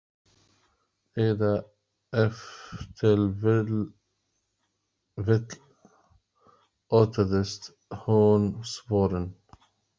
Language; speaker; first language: Icelandic; non-native, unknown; Arabic